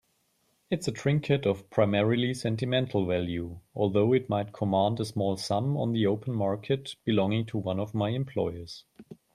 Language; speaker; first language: English; non-native, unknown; German